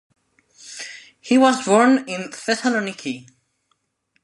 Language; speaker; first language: English; non-native, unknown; Spanish